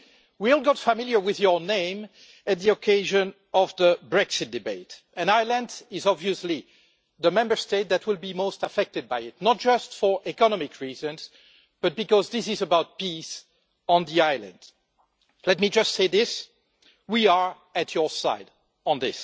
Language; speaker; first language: English; non-native, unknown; French